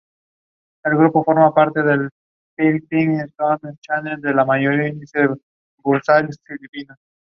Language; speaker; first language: English; non-native, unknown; Spanish